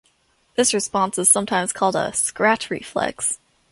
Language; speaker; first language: English; native; English